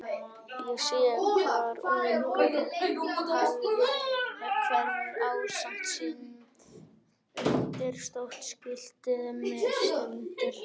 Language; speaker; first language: Icelandic; native; Icelandic